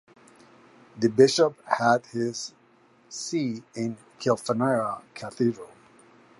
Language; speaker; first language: English; native; English